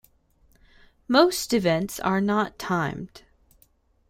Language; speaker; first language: English; native; English